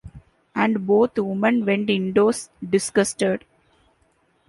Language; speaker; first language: English; non-native, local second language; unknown